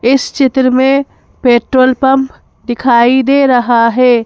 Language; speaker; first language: Hindi; native; Hindi